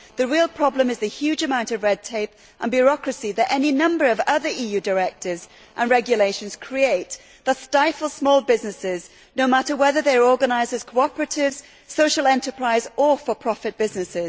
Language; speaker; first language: English; native; English